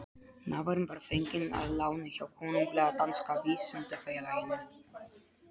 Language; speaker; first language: Icelandic; non-native, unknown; Polish